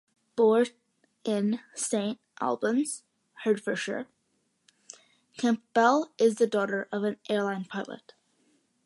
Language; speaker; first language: English; early bilingual, other home language; Malayalam